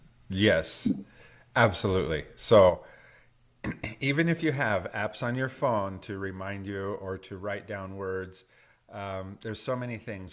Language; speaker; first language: English; native; English